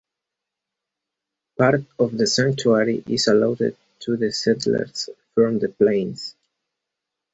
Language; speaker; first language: English; native; English